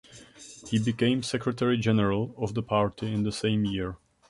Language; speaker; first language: English; non-native, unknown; Czech